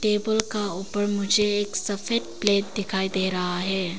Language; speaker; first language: Hindi; non-native, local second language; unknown